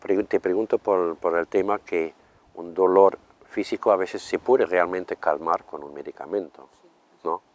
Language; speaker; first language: Spanish; non-native, fluent; German